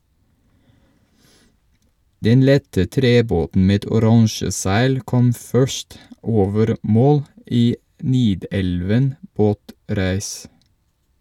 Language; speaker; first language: Norwegian; non-native, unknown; English